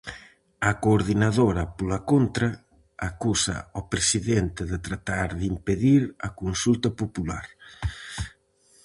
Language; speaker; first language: Galician; native; Galician